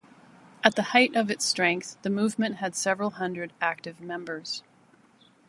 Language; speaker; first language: English; native; English